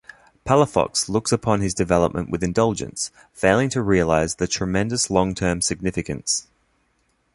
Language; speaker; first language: English; native; English